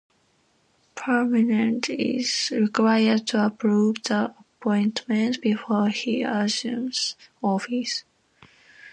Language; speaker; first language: English; non-native, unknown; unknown